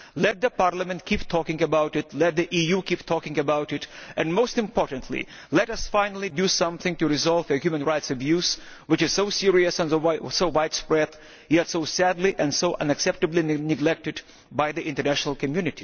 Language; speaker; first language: English; non-native, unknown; Lithuanian